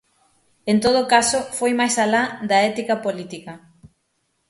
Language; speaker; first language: Galician; native; Galician